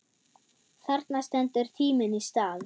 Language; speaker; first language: Icelandic; non-native, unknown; German